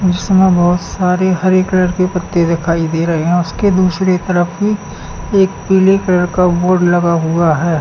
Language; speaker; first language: Hindi; native; Hindi